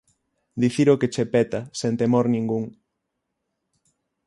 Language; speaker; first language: Galician; native; Galician